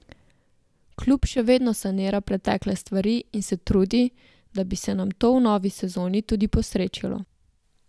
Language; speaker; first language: Slovenian; native; Slovenian